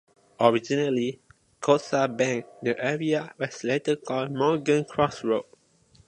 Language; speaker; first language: English; non-native, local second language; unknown